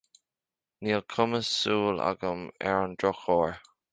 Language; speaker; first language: Irish; native; Irish